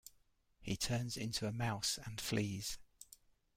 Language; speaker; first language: English; native; English